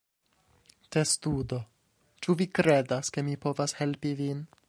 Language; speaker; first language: Esperanto; non-native, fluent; English